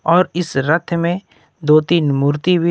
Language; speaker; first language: Hindi; native; Hindi